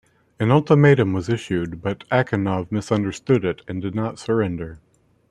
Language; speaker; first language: English; native; English